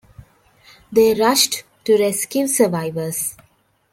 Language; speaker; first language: English; non-native, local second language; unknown